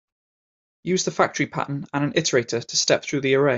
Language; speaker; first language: English; native; English